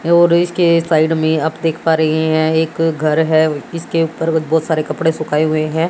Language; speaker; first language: Hindi; native; Hindi